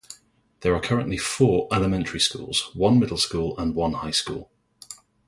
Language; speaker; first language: English; native; English